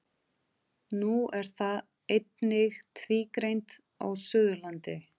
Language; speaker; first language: Icelandic; non-native, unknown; Portuguese